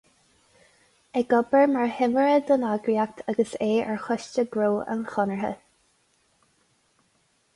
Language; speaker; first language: Irish; non-native, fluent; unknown